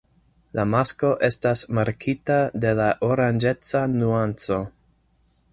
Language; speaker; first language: Esperanto; non-native, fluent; English